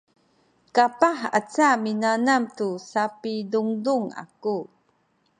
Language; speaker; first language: Sakizaya; non-native, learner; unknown